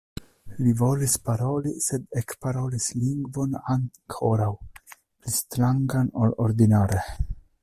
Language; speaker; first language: Esperanto; non-native, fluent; Italian